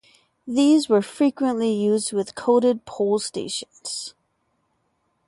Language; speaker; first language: English; native; English